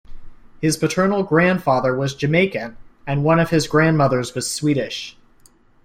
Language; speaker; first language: English; native; English